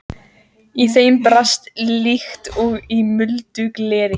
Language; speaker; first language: Icelandic; native; Icelandic